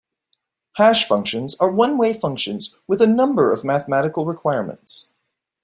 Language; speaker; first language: English; native; English